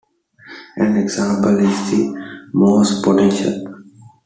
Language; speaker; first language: English; non-native, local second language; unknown